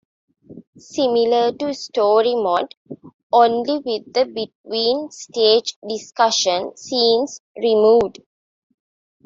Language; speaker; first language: English; non-native, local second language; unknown